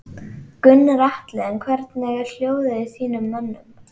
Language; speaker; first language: Icelandic; native; Icelandic